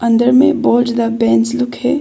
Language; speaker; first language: Hindi; non-native, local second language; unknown